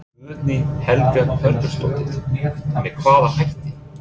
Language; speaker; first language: Icelandic; non-native, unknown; English